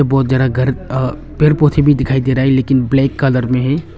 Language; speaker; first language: Hindi; early bilingual, other home language; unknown